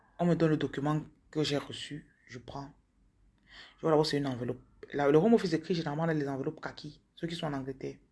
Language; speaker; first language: French; non-native, local second language; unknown